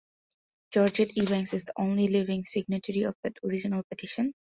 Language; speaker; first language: English; non-native, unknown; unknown